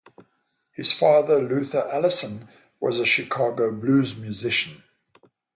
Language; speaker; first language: English; native; English